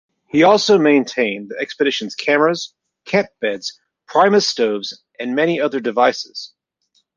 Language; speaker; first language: English; native; English